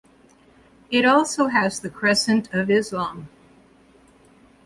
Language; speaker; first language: English; native; English